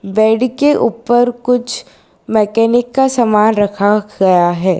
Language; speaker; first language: Hindi; non-native, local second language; Gujarati